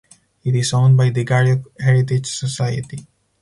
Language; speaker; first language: English; non-native, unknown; Spanish